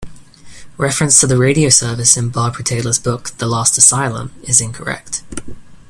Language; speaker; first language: English; native; English